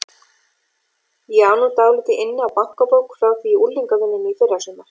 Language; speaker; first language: Icelandic; native; Icelandic